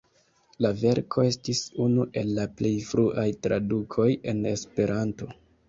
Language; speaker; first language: Esperanto; non-native, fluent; Kinyarwanda